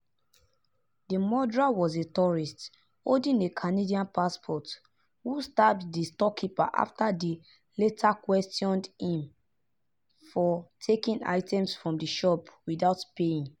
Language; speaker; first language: English; non-native, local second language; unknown